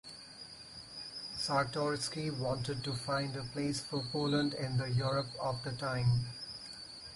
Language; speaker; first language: English; non-native, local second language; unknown